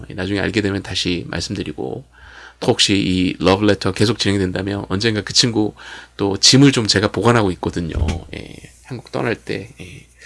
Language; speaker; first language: Korean; native; Korean